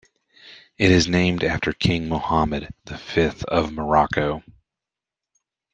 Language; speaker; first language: English; native; English